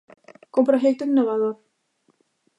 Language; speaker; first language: Galician; native; Galician